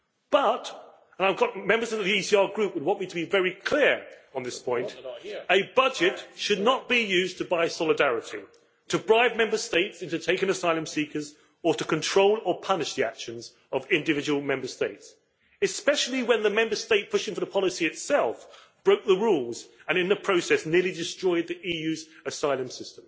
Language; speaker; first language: English; native; English